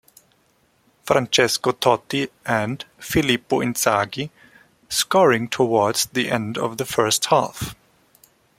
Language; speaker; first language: English; non-native, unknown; German